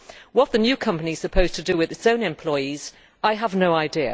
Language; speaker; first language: English; native; English